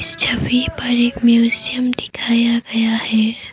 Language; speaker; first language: Hindi; non-native, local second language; Assamese